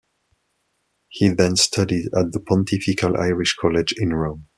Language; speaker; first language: English; non-native, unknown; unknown